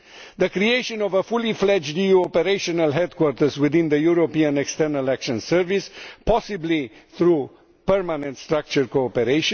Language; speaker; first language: English; non-native, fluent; Romanian